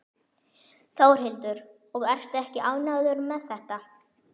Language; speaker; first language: Icelandic; native; Icelandic